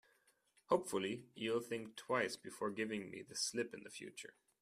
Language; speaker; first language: English; non-native, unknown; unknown